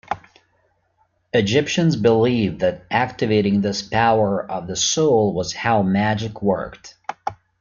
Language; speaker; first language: English; native; English